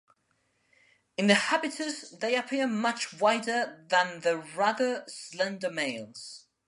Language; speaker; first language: English; non-native, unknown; Spanish